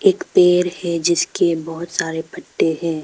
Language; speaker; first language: Hindi; non-native, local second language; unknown